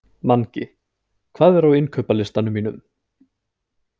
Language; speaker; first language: Icelandic; native; Icelandic